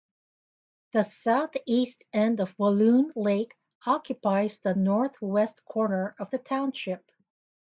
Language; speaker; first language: English; native; English